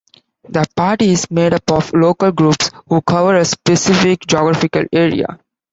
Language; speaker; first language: English; non-native, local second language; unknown